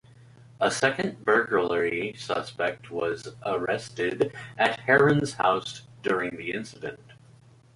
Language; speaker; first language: English; native; English